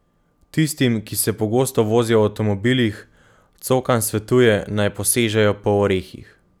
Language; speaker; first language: Slovenian; native; Slovenian